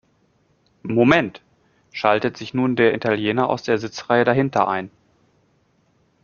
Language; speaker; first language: German; native; German